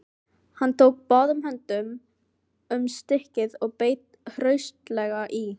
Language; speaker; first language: Icelandic; non-native, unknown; Filipino